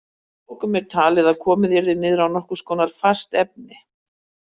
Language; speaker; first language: Icelandic; native; Icelandic